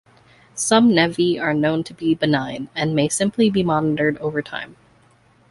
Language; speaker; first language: English; native; English